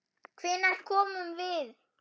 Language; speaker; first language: Icelandic; non-native, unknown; German